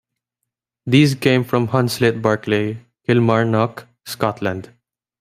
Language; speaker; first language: English; non-native, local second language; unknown